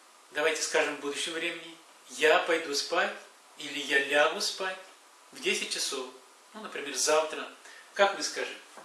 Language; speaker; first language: Russian; native; Russian